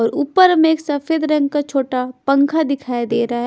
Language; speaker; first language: Hindi; non-native, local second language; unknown